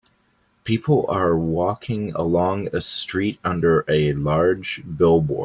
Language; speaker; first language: English; native; English